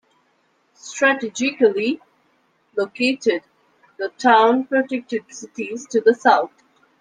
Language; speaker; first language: English; non-native, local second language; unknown